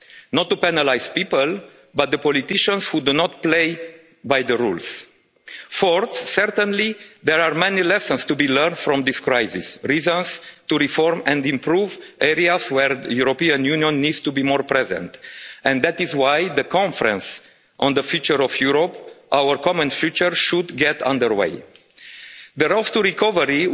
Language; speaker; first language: English; non-native, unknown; Romanian